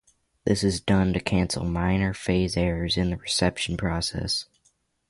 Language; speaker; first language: English; native; English